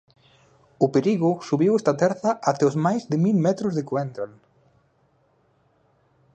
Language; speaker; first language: Galician; native; Galician